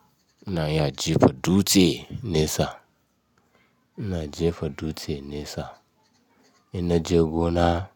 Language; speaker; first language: Hausa; non-native, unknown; Yoruba